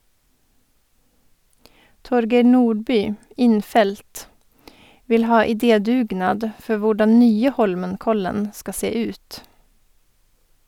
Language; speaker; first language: Norwegian; non-native, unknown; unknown